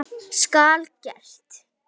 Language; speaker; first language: Icelandic; native; Icelandic